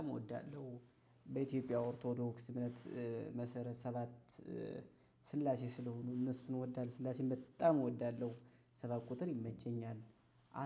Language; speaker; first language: Amharic; native; Amharic